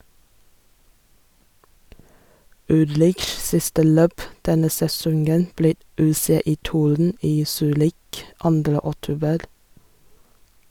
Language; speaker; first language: Norwegian; non-native, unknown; Chinese